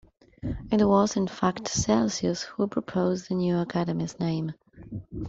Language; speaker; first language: English; non-native, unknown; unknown